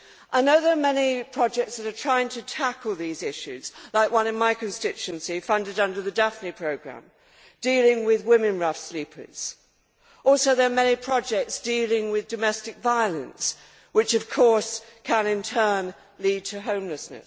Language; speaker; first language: English; native; English